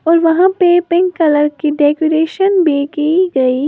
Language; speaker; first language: Hindi; native; Hindi